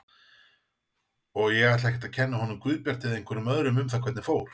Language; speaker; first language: Icelandic; native; Icelandic